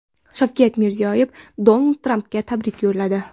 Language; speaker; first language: Uzbek; non-native, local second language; Kara-Kalpak